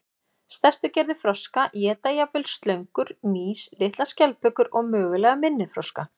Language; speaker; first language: Icelandic; native; Icelandic